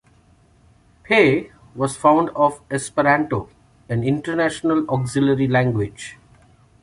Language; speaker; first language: English; non-native, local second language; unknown